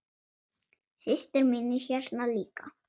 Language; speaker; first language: Icelandic; non-native, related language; Swedish